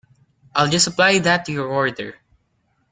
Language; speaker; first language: English; non-native, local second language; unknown